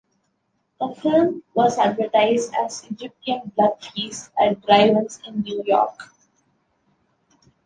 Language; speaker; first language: English; non-native, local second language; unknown